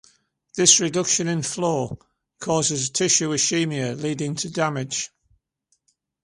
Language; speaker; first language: English; native; English